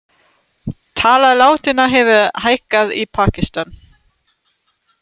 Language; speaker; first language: Icelandic; non-native, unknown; German